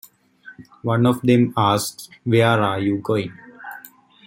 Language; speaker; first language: English; native; English